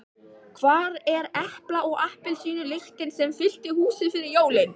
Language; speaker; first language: Icelandic; native; Icelandic